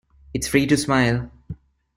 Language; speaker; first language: English; non-native, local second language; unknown